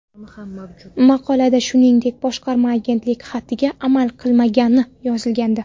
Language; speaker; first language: Uzbek; non-native, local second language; Kara-Kalpak